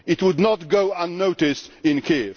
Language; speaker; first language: English; non-native, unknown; Polish